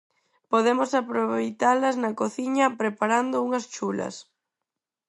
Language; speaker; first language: Galician; non-native, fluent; Spanish